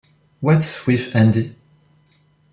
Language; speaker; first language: English; non-native, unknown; French